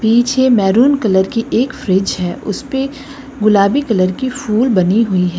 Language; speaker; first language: Hindi; native; Hindi